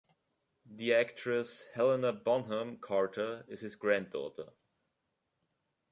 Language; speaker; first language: English; native; English